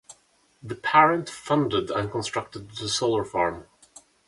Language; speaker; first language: English; non-native, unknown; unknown